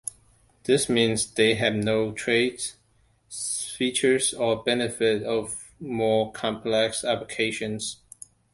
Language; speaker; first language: English; non-native, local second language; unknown